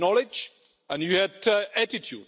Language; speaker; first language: English; non-native, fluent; Czech